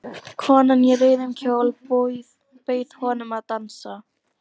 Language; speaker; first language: Icelandic; non-native, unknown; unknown